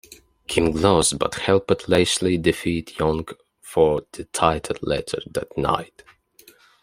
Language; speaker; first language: English; non-native, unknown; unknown